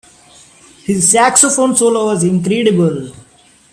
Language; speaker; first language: English; non-native, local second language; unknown